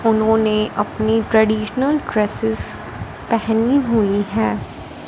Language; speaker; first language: Hindi; non-native, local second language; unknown